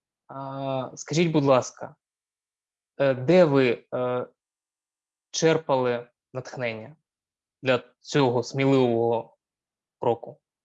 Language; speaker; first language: Ukrainian; native; Ukrainian